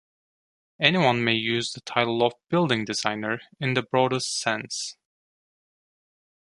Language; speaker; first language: English; non-native, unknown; Turkish